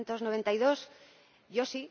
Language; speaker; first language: Spanish; native; Spanish